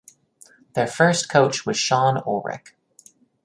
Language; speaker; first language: English; native; English